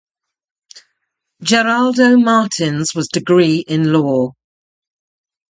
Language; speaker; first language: English; native; English